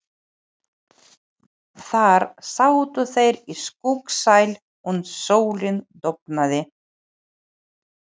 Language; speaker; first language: Icelandic; non-native, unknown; Ukrainian